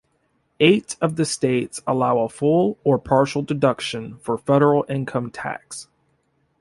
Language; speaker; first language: English; native; English